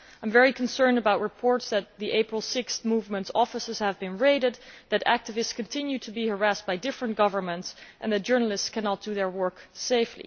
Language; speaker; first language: English; non-native, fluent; Dutch